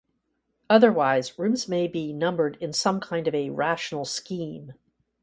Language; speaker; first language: English; native; English